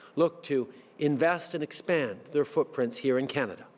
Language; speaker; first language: English; native; English